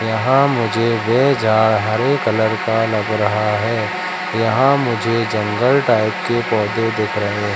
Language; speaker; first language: Hindi; native; Hindi